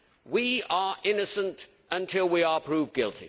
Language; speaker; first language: English; native; English